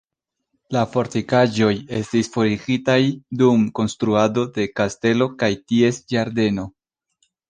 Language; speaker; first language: Esperanto; non-native, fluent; Spanish